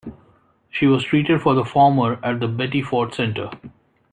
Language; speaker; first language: English; non-native, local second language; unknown